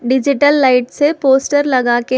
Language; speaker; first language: Hindi; non-native, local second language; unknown